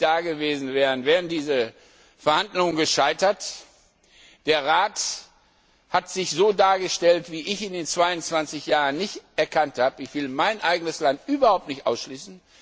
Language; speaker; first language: German; non-native, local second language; Luxembourgish